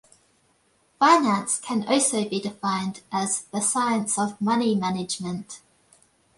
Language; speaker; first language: English; native; English